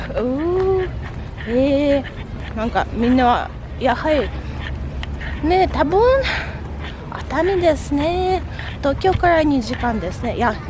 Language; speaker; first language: Japanese; non-native, fluent; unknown